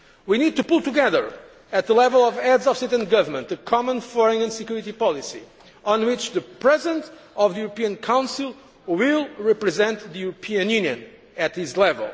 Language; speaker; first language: English; non-native, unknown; Portuguese